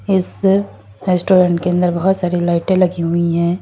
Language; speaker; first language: Hindi; native; Hindi